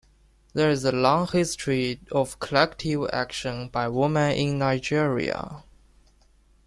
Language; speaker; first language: English; non-native, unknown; Chinese